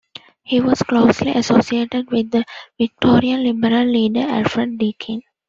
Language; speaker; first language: English; non-native, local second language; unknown